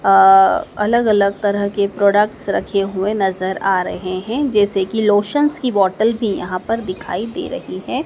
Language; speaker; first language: Hindi; native; Hindi